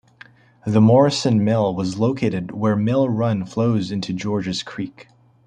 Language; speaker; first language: English; native; English